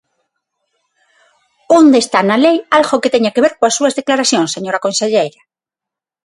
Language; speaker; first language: Galician; non-native, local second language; Spanish